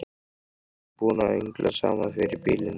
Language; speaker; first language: Icelandic; native; Icelandic